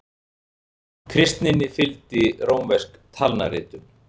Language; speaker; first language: Icelandic; native; Icelandic